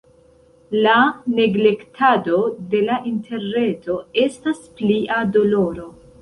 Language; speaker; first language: Esperanto; non-native, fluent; Central Kurdish